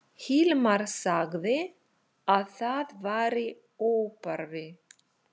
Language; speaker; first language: Icelandic; non-native, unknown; Russian